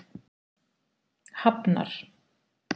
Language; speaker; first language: Icelandic; native; Icelandic